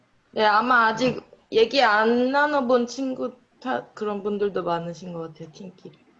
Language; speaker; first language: Korean; native; Korean